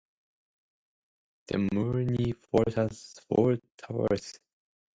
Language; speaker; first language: English; non-native, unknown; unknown